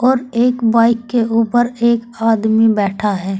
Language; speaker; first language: Hindi; native; Hindi